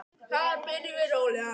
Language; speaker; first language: Icelandic; native; Icelandic